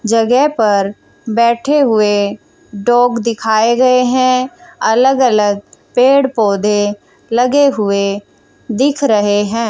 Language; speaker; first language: Hindi; native; Hindi